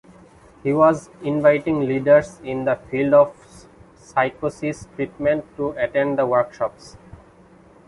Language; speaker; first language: English; non-native, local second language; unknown